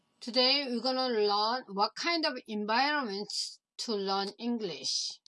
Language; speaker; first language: English; non-native, fluent; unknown